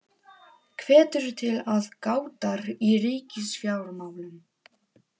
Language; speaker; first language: Icelandic; non-native, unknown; Polish